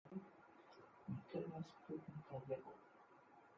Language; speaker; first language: English; non-native, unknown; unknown